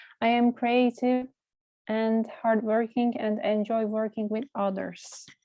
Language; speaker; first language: English; non-native, learner; Turkish